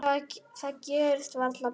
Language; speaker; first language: Icelandic; non-native, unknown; German